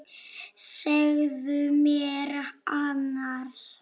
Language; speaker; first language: Icelandic; non-native, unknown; Polish